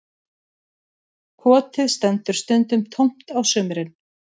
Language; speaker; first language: Icelandic; native; Icelandic